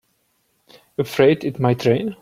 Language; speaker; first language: English; non-native, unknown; Czech